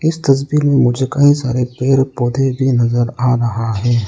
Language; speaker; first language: Hindi; non-native, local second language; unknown